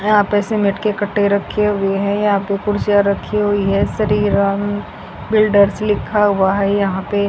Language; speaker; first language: Hindi; native; Hindi